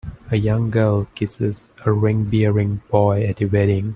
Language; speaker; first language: English; non-native, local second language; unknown